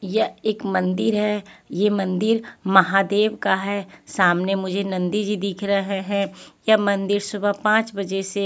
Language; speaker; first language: Hindi; non-native, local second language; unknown